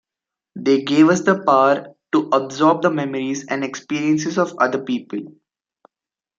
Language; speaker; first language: English; non-native, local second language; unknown